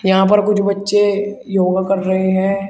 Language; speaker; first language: Hindi; native; Hindi